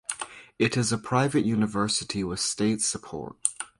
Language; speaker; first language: English; native; English